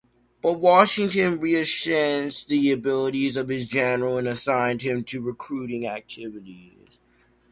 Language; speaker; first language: English; native; English